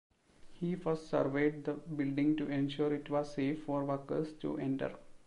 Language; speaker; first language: English; non-native, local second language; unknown